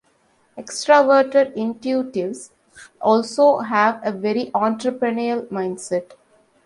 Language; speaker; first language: English; non-native, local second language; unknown